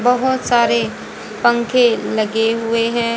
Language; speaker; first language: Hindi; native; Hindi